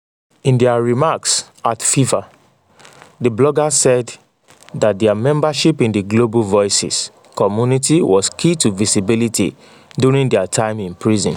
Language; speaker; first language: English; non-native, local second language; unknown